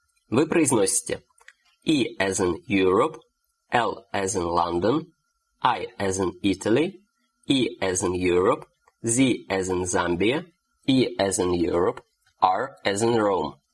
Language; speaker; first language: English; non-native, fluent; Russian